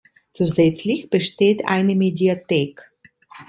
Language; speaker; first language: German; non-native, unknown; Italian